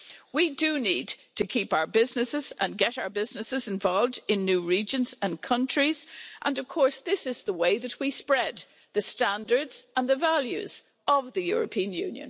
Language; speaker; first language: English; native; English